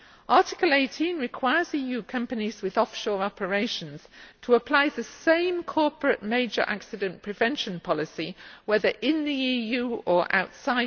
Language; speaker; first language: English; native; English